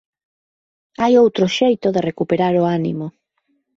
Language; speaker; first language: Galician; native; Galician